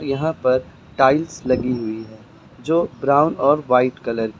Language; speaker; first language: Hindi; native; Hindi